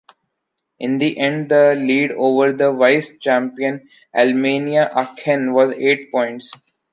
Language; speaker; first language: English; non-native, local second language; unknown